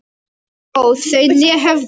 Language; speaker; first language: Icelandic; non-native, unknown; Polish